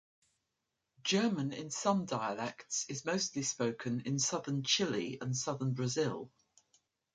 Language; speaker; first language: English; native; English